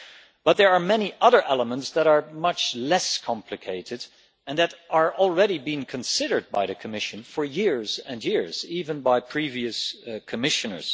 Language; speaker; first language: English; non-native, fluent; Dutch